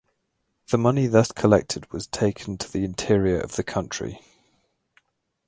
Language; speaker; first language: English; native; English